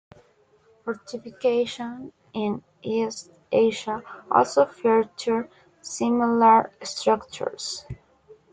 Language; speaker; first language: English; non-native, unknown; Spanish